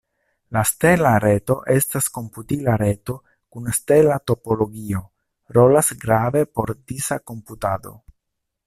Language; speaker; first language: Esperanto; non-native, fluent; Italian